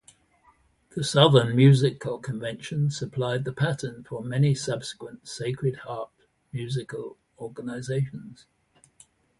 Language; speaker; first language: English; native; English